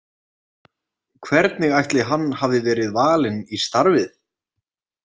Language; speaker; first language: Icelandic; native; Icelandic